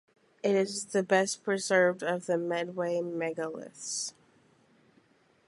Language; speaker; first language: English; native; English